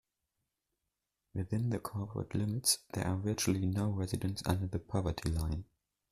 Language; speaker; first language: English; non-native, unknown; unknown